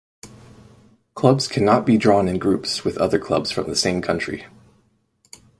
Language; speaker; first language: English; native; English